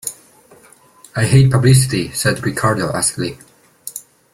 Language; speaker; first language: English; non-native, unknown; Polish